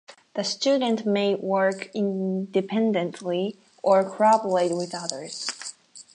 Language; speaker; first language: English; non-native, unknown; Japanese